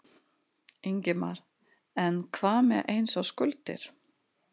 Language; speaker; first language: Icelandic; non-native, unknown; Russian